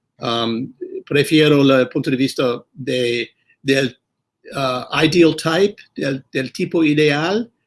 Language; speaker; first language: Spanish; non-native, fluent; English